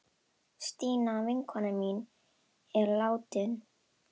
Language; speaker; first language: Icelandic; non-native, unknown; Indonesian